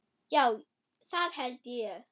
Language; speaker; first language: Icelandic; non-native, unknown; German